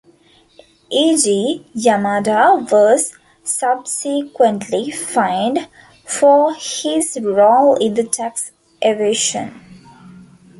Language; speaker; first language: English; non-native, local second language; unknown